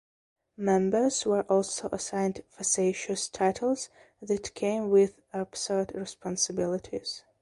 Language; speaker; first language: English; non-native, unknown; Belarusian